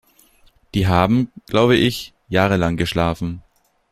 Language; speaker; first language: German; native; German